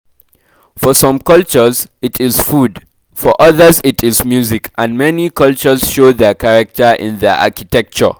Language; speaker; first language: English; non-native, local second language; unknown